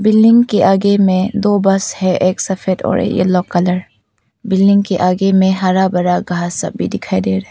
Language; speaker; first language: Hindi; non-native, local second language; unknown